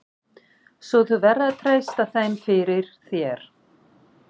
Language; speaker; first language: Icelandic; non-native, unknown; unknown